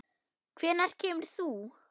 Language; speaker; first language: Icelandic; non-native, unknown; German